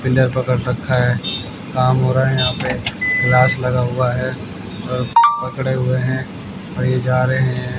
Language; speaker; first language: Hindi; native; Hindi